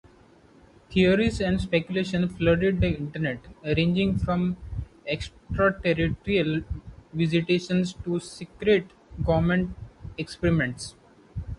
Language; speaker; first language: English; non-native, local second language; Marathi